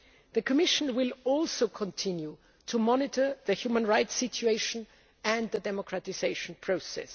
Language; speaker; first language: English; non-native, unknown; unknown